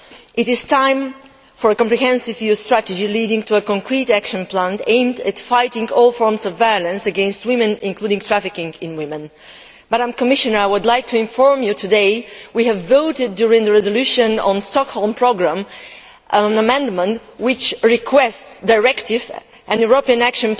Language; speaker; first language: English; non-native, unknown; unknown